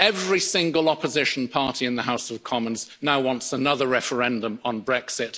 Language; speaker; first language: English; native; English